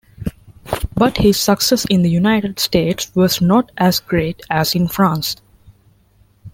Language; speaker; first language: English; non-native, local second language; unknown